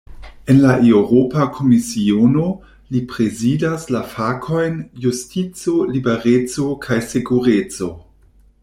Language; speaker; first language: Esperanto; non-native, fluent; German